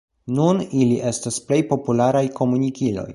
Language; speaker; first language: Esperanto; non-native, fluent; Polish